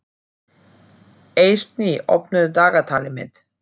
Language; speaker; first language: Icelandic; non-native, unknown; German